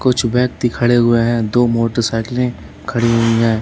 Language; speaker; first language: Hindi; native; Hindi